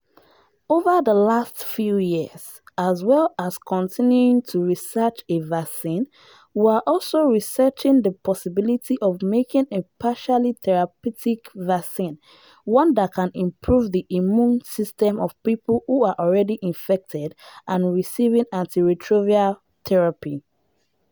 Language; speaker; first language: English; non-native, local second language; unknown